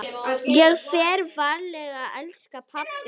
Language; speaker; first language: Icelandic; non-native, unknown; Arabic